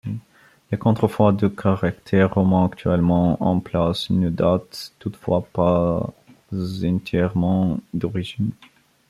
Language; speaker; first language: French; non-native, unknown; Bulgarian